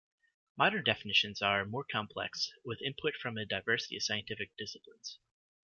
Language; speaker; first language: English; native; English